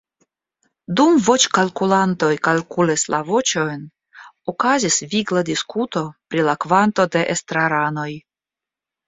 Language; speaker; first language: Esperanto; non-native, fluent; Russian